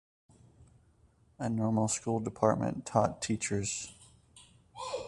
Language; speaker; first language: English; native; English